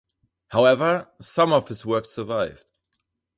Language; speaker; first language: English; non-native, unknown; German